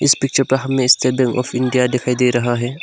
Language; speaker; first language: Hindi; non-native, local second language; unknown